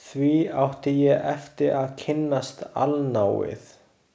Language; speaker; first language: Icelandic; non-native, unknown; Chinese